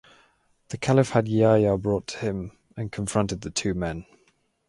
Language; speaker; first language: English; native; English